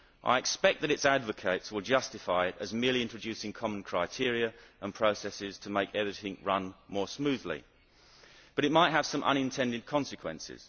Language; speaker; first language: English; native; English